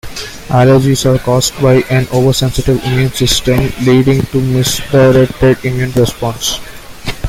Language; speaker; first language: English; non-native, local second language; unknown